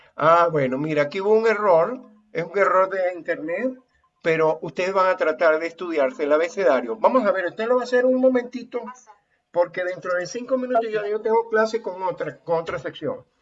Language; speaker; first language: Spanish; native; Spanish